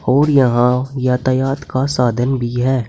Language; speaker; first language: Hindi; native; Hindi